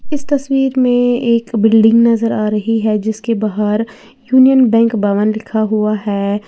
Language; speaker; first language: Hindi; native; Hindi